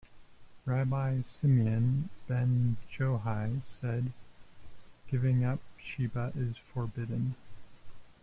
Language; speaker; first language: English; native; English